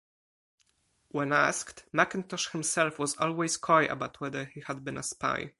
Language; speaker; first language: English; non-native, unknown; Polish